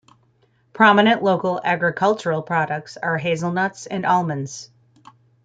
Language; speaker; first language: English; native; English